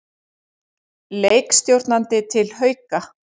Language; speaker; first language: Icelandic; native; Icelandic